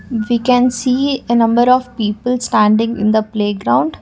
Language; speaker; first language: English; non-native, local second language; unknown